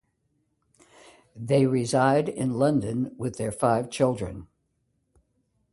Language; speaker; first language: English; native; English